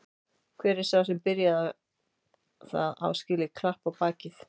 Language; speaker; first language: Icelandic; native; Icelandic